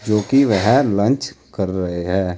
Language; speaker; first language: Hindi; native; Hindi